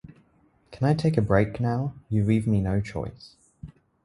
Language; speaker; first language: English; native; English